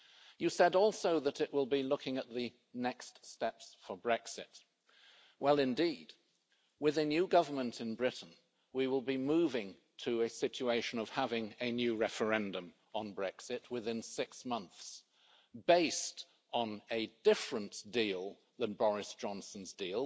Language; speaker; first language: English; native; English